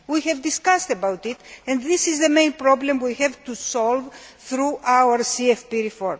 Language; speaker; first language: English; non-native, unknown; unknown